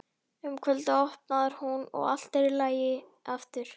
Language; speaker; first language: Icelandic; native; Icelandic